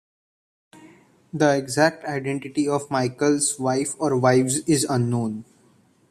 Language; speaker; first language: English; non-native, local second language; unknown